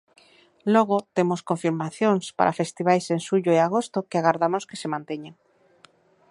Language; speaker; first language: Galician; native; Galician